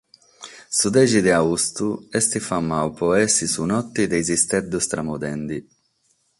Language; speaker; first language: Sardinian; non-native, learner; Catalan